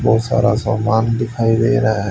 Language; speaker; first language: Hindi; native; Hindi